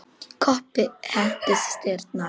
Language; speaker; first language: Icelandic; non-native, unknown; Polish